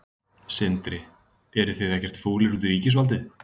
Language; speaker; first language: Icelandic; native; Icelandic